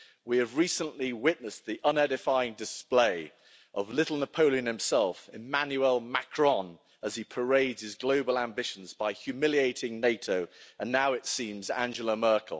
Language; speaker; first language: English; native; English